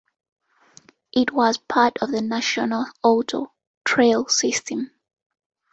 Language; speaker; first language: English; non-native, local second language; Ganda